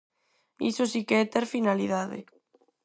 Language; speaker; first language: Galician; non-native, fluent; Spanish